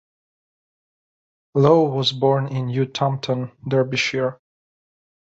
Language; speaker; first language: English; native; English